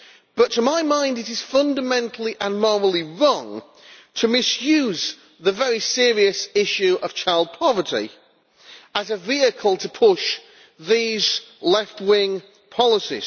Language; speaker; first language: English; native; English